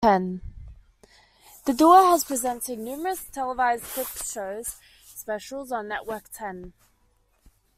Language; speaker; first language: English; native; English